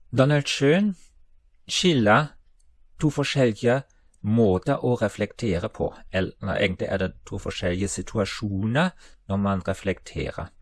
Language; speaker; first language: Norwegian; non-native, related language; German